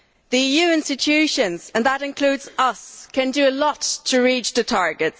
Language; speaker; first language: English; non-native, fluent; German